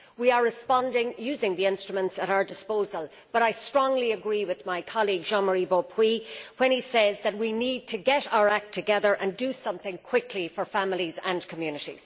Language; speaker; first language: English; native; English